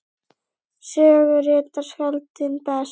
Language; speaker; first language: Icelandic; native; Icelandic